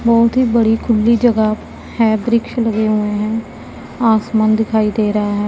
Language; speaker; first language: Hindi; non-native, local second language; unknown